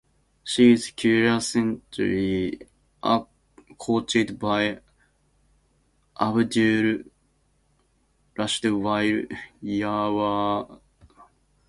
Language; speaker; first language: English; native; English